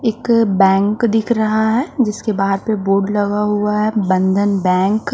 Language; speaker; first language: Hindi; native; Hindi